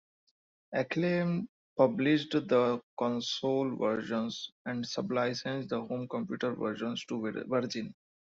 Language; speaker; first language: English; non-native, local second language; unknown